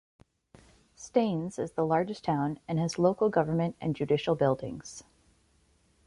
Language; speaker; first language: English; native; English